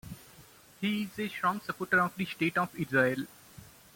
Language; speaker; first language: English; non-native, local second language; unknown